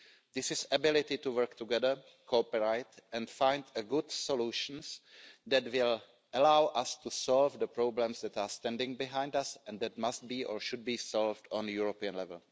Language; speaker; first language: English; non-native, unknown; Czech